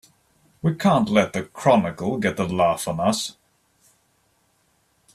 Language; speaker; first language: English; native; English